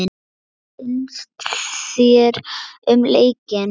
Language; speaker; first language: Icelandic; non-native, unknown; Lithuanian